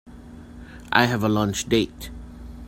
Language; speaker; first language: English; non-native, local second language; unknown